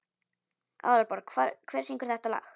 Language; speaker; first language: Icelandic; non-native, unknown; Polish